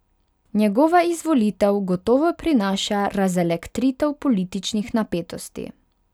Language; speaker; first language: Slovenian; non-native, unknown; Hungarian